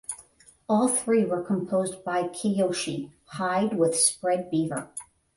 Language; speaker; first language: English; native; English